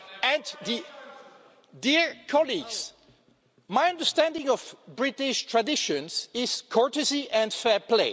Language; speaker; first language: English; non-native, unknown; French